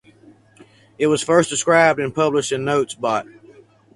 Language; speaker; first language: English; native; English